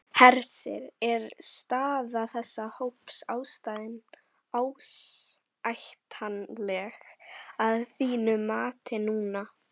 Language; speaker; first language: Icelandic; native; Icelandic